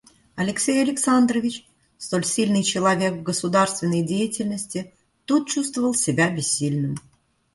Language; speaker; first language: Russian; native; Russian